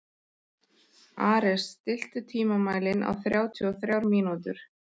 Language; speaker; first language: Icelandic; native; Icelandic